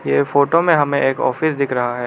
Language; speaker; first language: Hindi; non-native, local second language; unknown